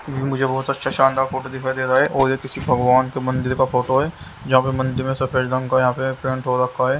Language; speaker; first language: Hindi; native; Hindi